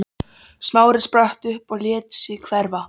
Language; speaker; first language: Icelandic; non-native, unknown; Polish